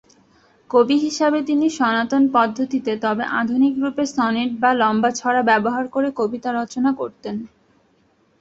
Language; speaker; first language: Bangla; native; Bangla